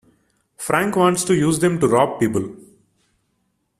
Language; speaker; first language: English; non-native, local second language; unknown